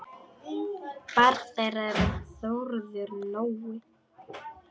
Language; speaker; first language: Icelandic; non-native, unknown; Polish